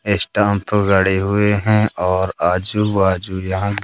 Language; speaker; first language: Hindi; native; Hindi